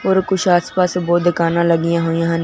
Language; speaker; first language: Hindi; non-native, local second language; Punjabi